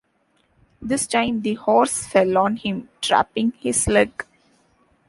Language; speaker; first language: English; non-native, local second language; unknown